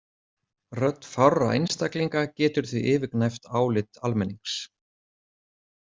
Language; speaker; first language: Icelandic; native; Icelandic